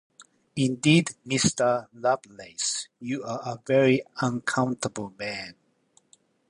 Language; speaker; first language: English; non-native, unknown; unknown